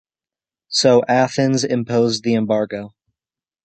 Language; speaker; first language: English; native; English